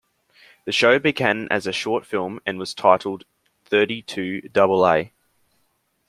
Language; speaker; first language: English; native; English